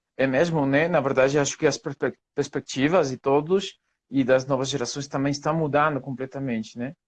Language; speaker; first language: Portuguese; non-native, fluent; Spanish